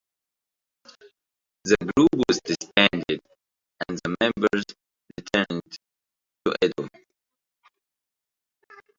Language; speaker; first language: English; non-native, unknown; Arabic